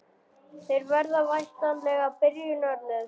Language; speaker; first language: Icelandic; non-native, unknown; German